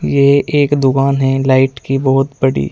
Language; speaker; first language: Hindi; native; Hindi